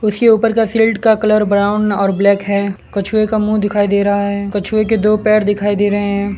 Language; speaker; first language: Hindi; non-native, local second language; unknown